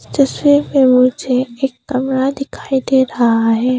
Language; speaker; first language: Hindi; non-native, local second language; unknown